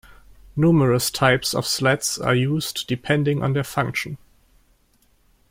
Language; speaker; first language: English; non-native, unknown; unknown